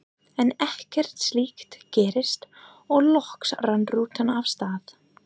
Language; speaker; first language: Icelandic; non-native, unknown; English